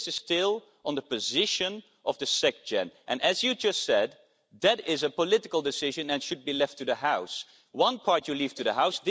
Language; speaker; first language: English; non-native, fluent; Dutch